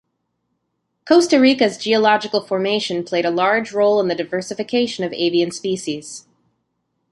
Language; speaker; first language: English; native; English